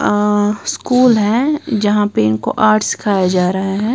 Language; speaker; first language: Hindi; non-native, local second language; Punjabi